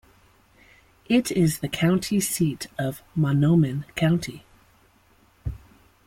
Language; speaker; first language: English; native; English